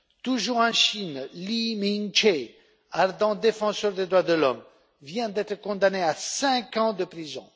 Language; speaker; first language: French; non-native, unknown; Romanian